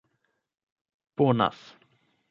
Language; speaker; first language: Esperanto; non-native, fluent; German